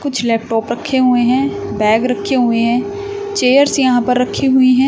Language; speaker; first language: Hindi; native; Hindi